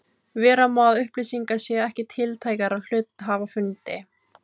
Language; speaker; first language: Icelandic; non-native, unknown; Filipino